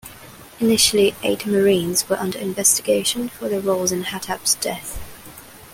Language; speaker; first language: English; non-native, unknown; Cantonese